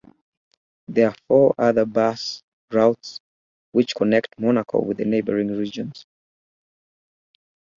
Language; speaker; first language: English; native; English